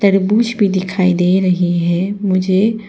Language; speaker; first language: Hindi; non-native, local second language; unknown